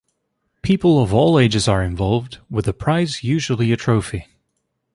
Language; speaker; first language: English; native; English